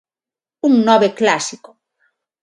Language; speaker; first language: Galician; non-native, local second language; Spanish